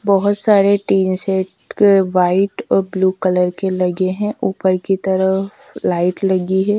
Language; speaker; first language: Hindi; native; Hindi